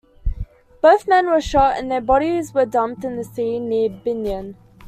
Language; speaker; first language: English; native; English